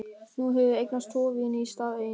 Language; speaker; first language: Icelandic; non-native, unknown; German